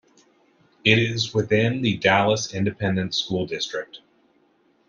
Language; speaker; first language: English; native; English